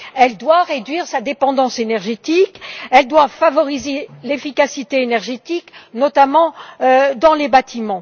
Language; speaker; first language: French; native; French